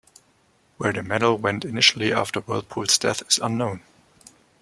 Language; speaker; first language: English; non-native, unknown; German